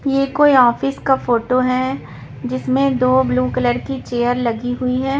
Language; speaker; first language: Hindi; non-native, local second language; Punjabi